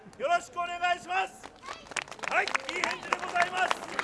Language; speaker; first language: Japanese; native; Japanese